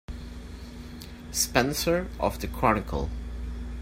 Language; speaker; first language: English; non-native, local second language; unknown